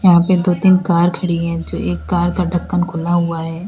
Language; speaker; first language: Hindi; native; Hindi